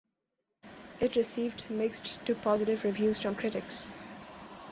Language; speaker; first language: English; non-native, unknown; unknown